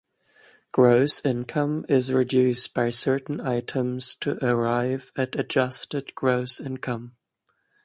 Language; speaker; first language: English; non-native, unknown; German